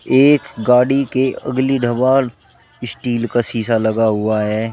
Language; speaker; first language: Hindi; native; Hindi